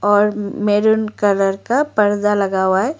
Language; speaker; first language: Hindi; non-native, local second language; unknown